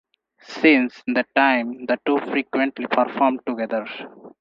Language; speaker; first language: English; non-native, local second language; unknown